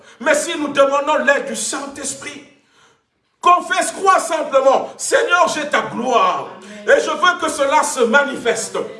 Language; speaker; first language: French; non-native, local second language; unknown